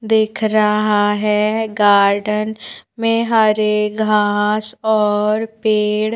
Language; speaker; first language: Hindi; native; Hindi